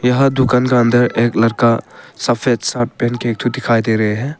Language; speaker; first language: Hindi; early bilingual, other home language; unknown